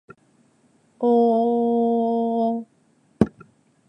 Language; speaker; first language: Japanese; non-native, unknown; Chinese